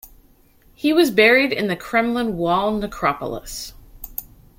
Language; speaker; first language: English; native; English